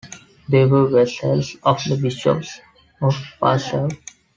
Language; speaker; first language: English; non-native, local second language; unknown